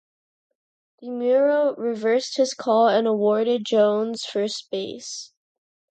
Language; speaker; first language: English; non-native, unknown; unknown